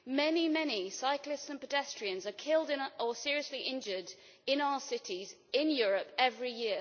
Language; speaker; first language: English; native; English